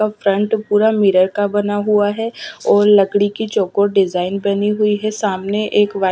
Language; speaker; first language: Hindi; non-native, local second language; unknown